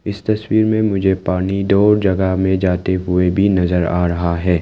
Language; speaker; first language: Hindi; non-native, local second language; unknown